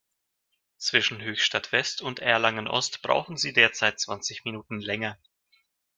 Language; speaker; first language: German; non-native, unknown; Russian